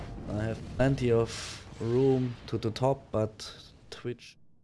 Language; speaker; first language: English; non-native, fluent; German